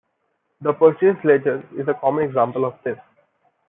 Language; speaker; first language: English; non-native, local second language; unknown